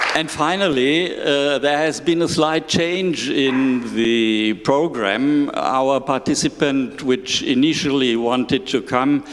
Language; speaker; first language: English; non-native, fluent; German